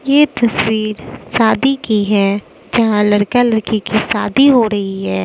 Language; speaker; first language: Hindi; non-native, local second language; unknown